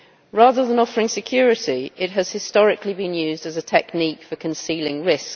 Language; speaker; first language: English; native; English